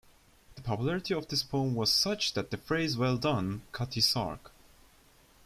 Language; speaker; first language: English; non-native, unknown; Turkish